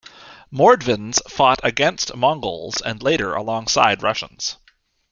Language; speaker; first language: English; native; English